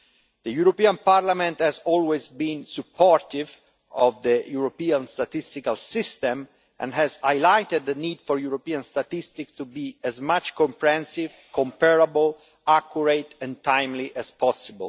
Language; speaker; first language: English; non-native, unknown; Italian